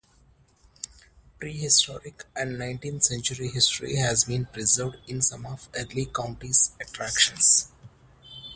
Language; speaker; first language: English; non-native, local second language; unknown